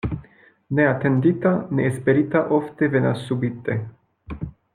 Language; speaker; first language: Esperanto; non-native, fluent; French